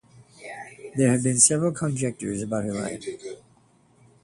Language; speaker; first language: English; native; English